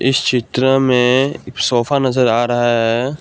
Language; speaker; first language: Hindi; non-native, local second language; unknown